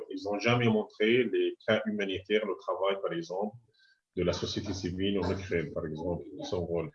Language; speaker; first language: French; non-native, fluent; Arabic